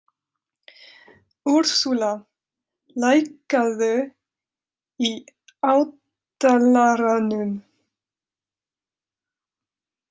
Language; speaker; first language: Icelandic; non-native, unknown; French